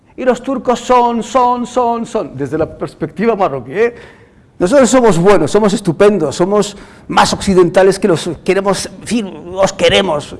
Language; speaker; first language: Spanish; non-native, fluent; Arabic